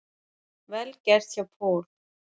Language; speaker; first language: Icelandic; native; Icelandic